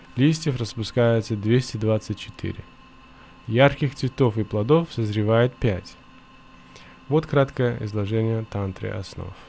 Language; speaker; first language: Russian; non-native, local second language; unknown